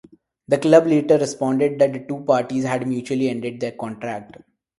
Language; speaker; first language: English; non-native, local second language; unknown